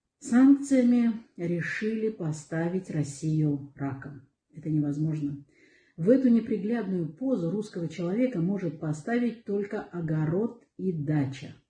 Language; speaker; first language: Russian; native; Russian